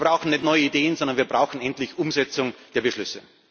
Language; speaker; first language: German; native; German